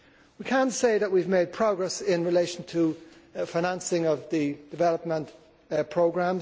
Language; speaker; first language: English; native; English